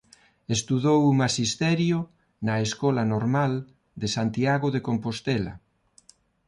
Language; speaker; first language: Galician; non-native, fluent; Spanish